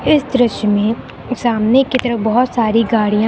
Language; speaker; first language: Hindi; native; Hindi